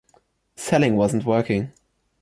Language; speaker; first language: English; non-native, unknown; German